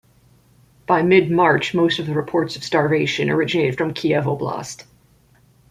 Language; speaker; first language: English; native; English